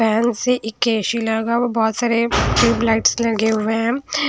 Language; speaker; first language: Hindi; non-native, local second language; Punjabi